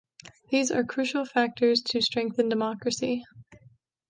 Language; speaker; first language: English; native; English